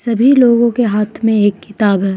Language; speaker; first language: Hindi; non-native, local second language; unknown